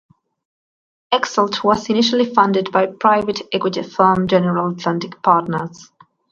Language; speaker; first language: English; non-native, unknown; Spanish